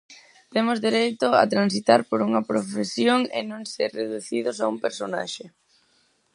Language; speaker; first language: Galician; non-native, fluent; Spanish